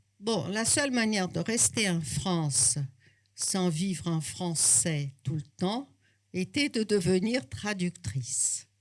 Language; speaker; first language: French; non-native, fluent; Portuguese